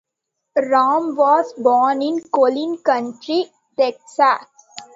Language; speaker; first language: English; non-native, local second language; Tamil